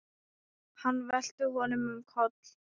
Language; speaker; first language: Icelandic; non-native, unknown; Thai